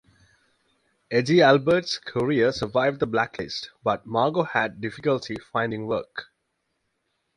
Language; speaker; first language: English; native; English